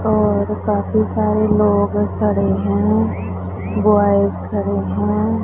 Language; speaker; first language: Hindi; non-native, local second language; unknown